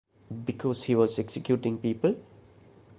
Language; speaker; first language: English; non-native, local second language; Malayalam